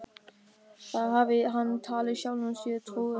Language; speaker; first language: Icelandic; non-native, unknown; German